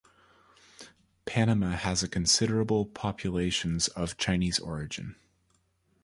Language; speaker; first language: English; native; English